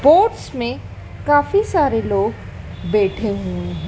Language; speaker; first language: Hindi; native; Hindi